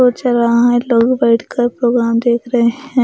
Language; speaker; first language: Hindi; non-native, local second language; Punjabi